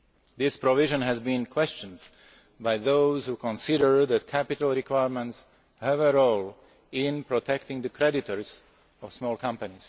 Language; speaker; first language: English; non-native, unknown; Slovak